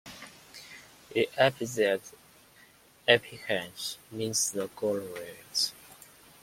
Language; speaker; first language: English; non-native, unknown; Chinese